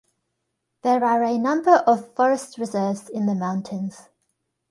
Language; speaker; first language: English; native; English